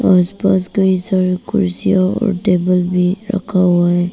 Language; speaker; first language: Hindi; non-native, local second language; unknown